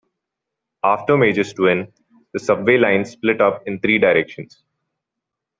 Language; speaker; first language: English; non-native, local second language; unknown